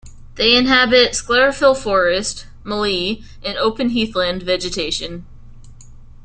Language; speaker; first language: English; native; English